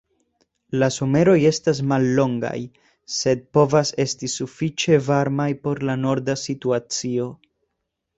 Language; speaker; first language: Esperanto; non-native, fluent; Spanish